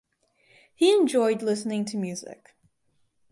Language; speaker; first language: English; native; English